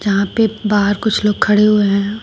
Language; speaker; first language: Hindi; native; Hindi